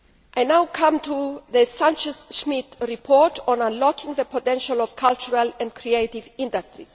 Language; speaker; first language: English; non-native, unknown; Greek